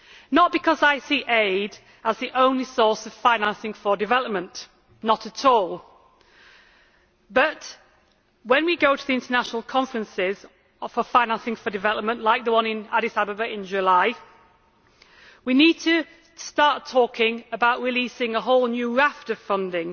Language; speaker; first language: English; native; English